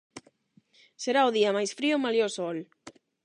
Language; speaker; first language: Galician; non-native, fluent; Spanish